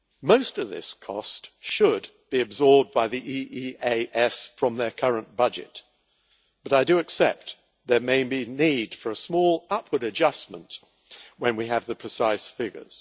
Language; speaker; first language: English; native; English